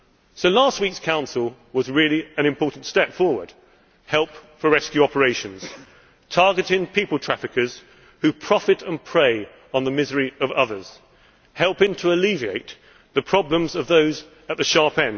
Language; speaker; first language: English; native; English